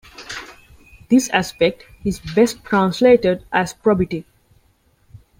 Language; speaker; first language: English; non-native, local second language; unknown